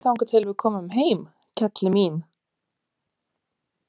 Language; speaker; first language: Icelandic; non-native, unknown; Romanian